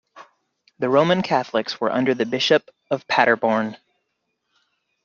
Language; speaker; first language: English; native; English